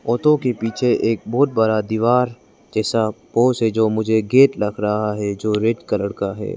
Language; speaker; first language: Hindi; non-native, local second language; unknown